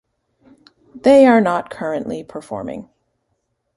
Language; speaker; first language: English; native; English